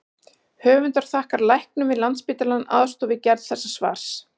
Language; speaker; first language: Icelandic; native; Icelandic